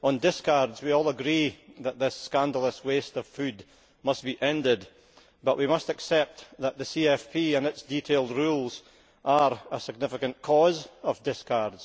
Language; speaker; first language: English; native; English